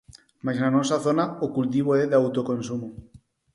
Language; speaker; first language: Galician; non-native, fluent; Spanish